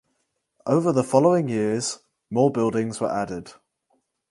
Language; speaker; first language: English; native; English